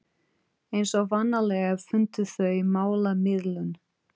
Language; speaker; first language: Icelandic; non-native, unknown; Portuguese